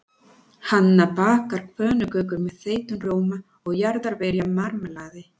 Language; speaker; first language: Icelandic; non-native, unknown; Spanish